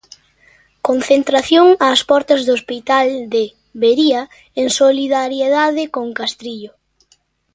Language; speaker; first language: Galician; native; Galician